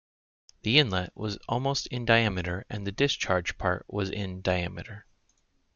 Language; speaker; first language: English; native; English